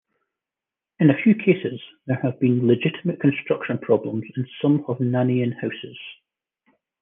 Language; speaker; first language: English; native; English